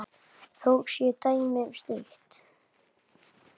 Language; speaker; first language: Icelandic; native; Icelandic